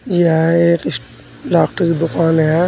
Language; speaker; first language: Hindi; native; Hindi